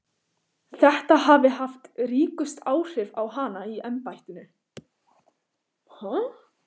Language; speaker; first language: Icelandic; native; Icelandic